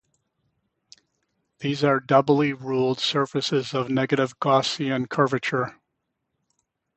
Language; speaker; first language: English; native; English